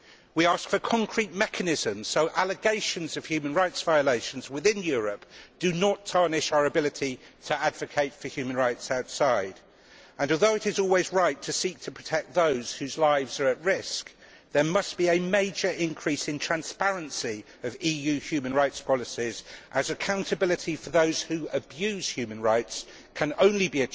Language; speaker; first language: English; native; English